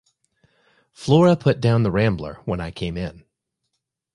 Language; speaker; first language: English; native; English